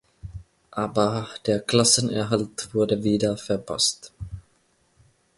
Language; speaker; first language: German; non-native, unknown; Finnish